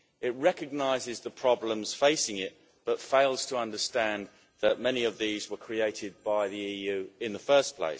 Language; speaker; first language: English; native; English